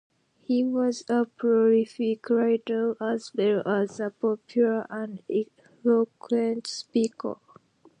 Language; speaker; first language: English; non-native, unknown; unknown